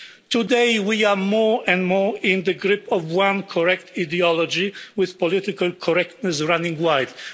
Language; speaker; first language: English; non-native, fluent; Polish